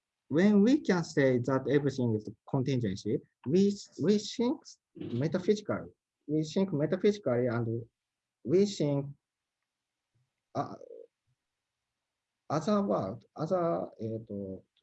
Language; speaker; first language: English; non-native, learner; Japanese